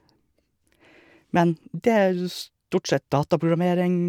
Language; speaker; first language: Norwegian; native; Norwegian